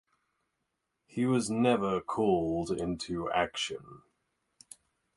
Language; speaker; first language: English; native; English